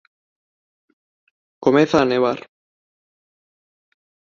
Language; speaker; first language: Galician; non-native, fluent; Spanish